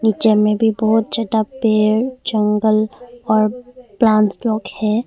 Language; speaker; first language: Hindi; early bilingual, other home language; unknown